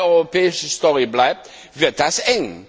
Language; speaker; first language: German; non-native, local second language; Luxembourgish